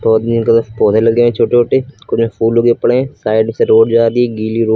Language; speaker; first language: Hindi; native; Hindi